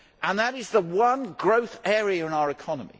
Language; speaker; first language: English; native; English